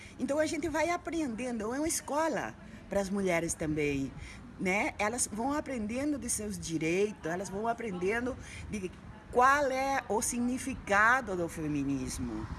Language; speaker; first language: Portuguese; non-native, related language; Spanish